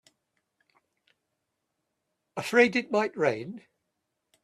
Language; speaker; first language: English; native; English